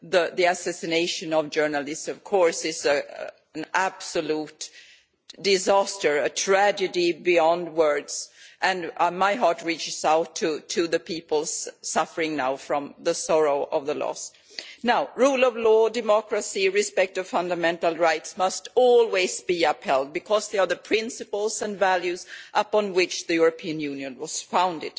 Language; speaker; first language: English; non-native, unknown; Swedish